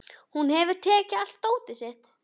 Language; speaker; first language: Icelandic; native; Icelandic